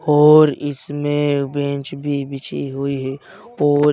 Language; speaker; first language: Hindi; native; Hindi